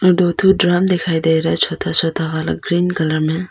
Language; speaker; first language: Hindi; non-native, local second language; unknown